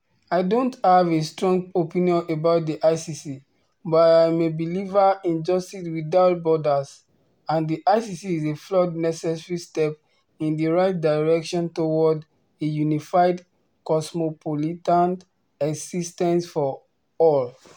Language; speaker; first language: English; non-native, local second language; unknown